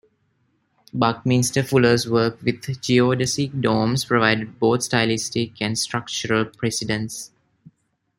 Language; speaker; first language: English; non-native, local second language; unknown